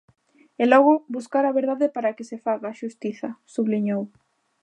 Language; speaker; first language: Galician; native; Galician